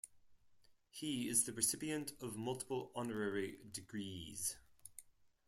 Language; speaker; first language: English; non-native, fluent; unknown